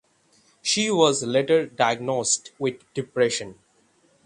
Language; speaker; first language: English; non-native, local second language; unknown